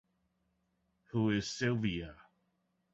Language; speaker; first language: English; non-native, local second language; Cantonese